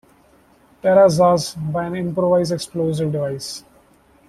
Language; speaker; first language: English; non-native, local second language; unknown